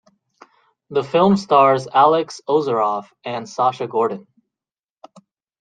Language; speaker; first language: English; native; English